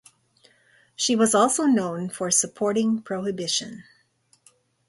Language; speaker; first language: English; native; English